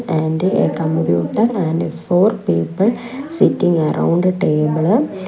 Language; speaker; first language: English; non-native, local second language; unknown